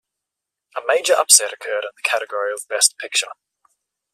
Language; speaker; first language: English; native; English